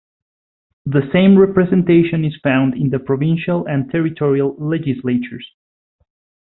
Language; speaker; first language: English; non-native, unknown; Spanish